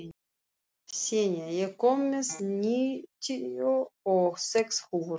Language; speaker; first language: Icelandic; non-native, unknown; Russian